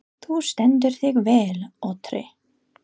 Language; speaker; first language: Icelandic; non-native, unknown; English